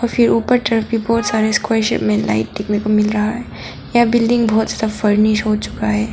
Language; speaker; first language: Hindi; non-native, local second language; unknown